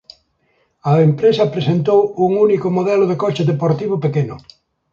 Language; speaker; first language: Galician; native; Galician